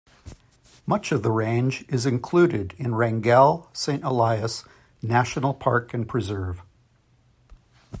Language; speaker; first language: English; native; English